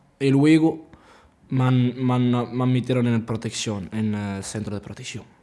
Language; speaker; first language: Spanish; early bilingual, other home language; Arabic